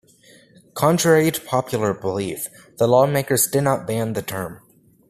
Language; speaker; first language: English; native; English